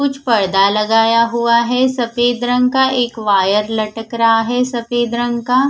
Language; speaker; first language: Hindi; non-native, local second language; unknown